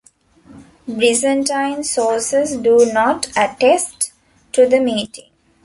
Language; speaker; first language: English; non-native, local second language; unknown